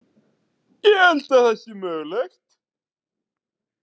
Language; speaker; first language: Icelandic; native; Icelandic